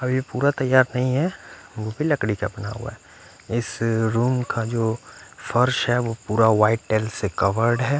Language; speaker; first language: Hindi; non-native, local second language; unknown